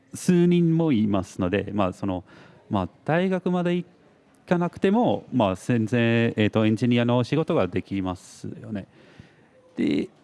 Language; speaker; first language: Japanese; non-native, fluent; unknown